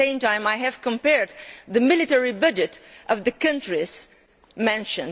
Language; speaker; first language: English; non-native, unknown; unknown